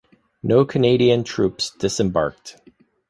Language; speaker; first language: English; native; English